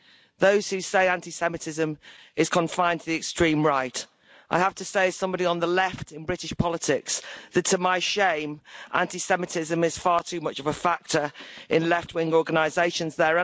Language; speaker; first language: English; native; English